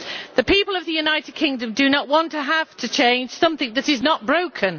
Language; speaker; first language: English; native; English